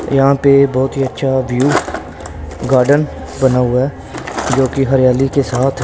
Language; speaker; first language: Hindi; non-native, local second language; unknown